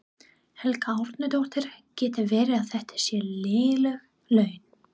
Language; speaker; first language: Icelandic; non-native, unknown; English